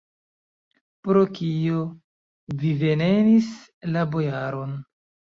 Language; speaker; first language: Esperanto; non-native, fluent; Chinese